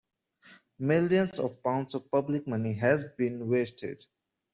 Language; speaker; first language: English; non-native, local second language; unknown